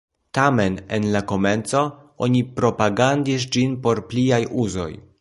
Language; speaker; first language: Esperanto; non-native, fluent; Polish